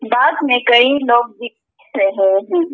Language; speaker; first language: Hindi; non-native, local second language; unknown